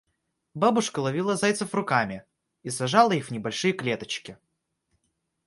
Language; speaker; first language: Russian; native; Russian